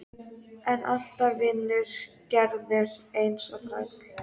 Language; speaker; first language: Icelandic; native; Icelandic